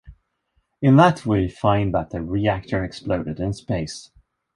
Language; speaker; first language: English; non-native, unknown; Swedish